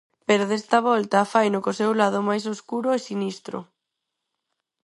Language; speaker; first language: Galician; non-native, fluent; Spanish